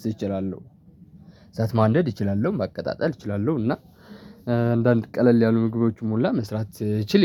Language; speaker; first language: Amharic; non-native, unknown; Tigrinya